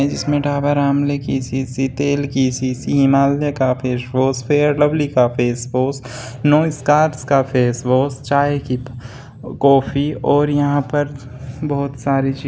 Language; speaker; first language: Hindi; native; Hindi